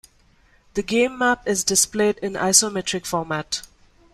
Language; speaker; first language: English; non-native, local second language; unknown